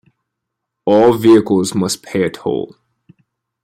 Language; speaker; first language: English; native; English